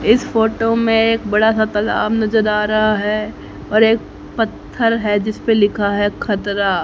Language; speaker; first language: Hindi; native; Hindi